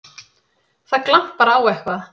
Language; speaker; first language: Icelandic; native; Icelandic